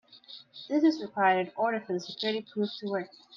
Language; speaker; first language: English; native; English